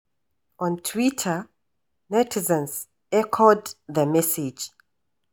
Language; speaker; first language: English; non-native, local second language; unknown